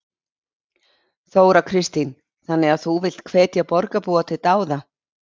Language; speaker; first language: Icelandic; native; Icelandic